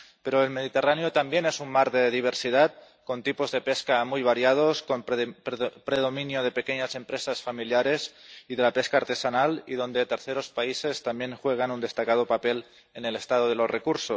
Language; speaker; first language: Spanish; non-native, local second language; Catalan